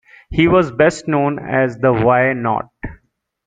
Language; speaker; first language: English; native; English